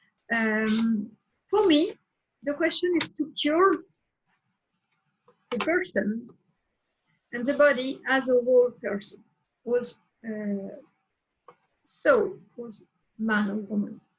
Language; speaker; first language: English; non-native, learner; French